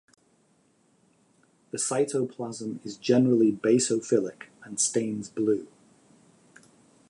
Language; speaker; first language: English; native; English